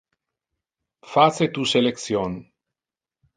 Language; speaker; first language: Interlingua; non-native, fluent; Italian